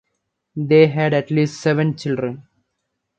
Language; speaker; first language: English; non-native, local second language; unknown